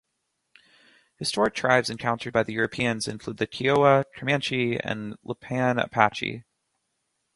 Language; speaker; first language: English; native; English